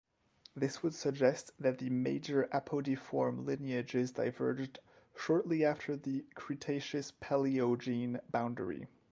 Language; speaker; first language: English; non-native, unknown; French